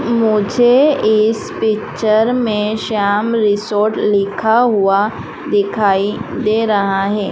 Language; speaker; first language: Hindi; native; Hindi